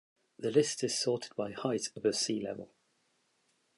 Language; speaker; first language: English; native; English